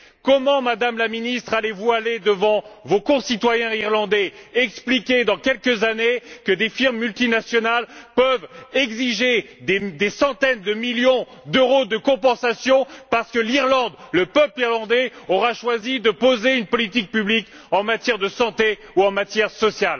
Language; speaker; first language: French; native; French